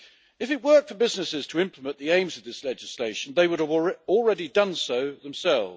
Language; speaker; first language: English; native; English